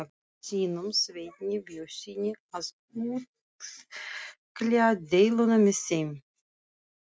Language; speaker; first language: Icelandic; non-native, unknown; Russian